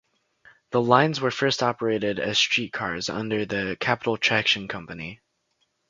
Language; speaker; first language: English; native; English